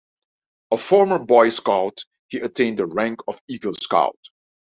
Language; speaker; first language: English; non-native, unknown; Dutch